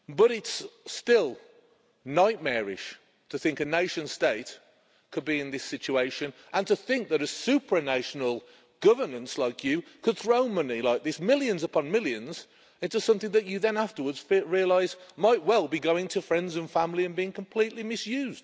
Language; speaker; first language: English; native; English